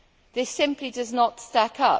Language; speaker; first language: English; native; English